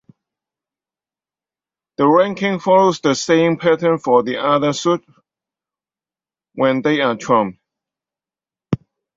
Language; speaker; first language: English; non-native, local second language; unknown